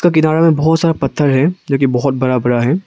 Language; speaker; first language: Hindi; early bilingual, other home language; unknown